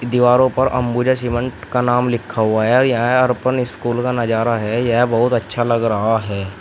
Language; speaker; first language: Hindi; native; Hindi